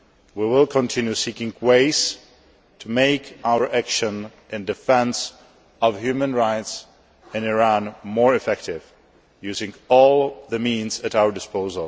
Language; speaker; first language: English; non-native, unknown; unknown